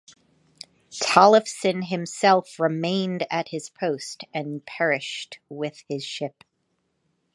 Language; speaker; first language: English; native; English